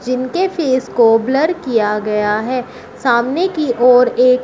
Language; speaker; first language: Hindi; native; Hindi